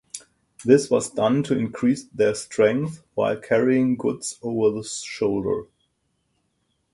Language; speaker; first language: English; non-native, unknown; German